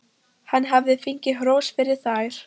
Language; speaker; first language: Icelandic; non-native, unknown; Polish